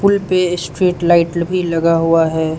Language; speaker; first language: Hindi; non-native, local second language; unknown